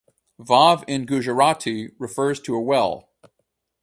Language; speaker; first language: English; native; English